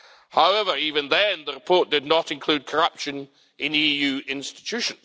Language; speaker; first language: English; native; English